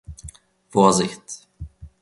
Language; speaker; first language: German; non-native, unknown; Finnish